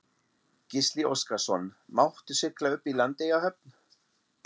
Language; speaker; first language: Icelandic; non-native, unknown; German